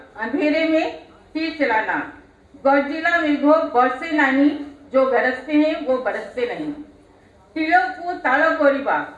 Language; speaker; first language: Hindi; non-native, local second language; Odia